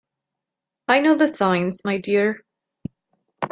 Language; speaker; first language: English; non-native, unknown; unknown